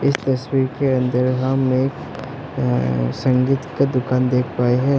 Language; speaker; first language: Hindi; non-native, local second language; Assamese